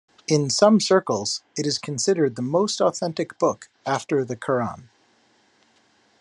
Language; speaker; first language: English; native; English